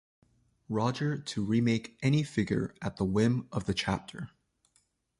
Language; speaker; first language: English; native; English